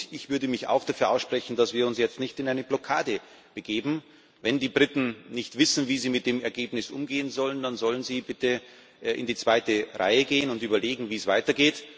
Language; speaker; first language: German; native; German